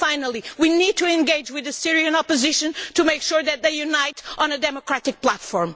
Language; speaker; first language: English; non-native, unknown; Portuguese